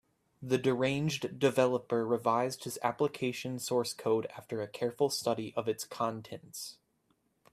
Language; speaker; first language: English; native; English